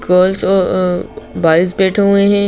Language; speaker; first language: Hindi; native; Hindi